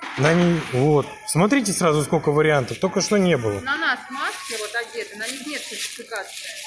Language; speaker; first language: Russian; native; Russian